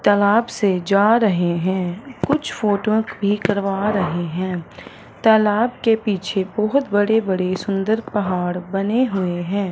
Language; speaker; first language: Hindi; non-native, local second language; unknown